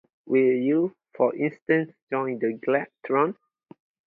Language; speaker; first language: English; non-native, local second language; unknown